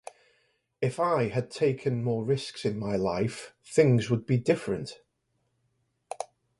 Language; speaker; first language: English; native; English